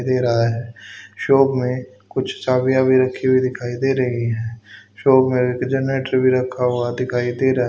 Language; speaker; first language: Hindi; native; Hindi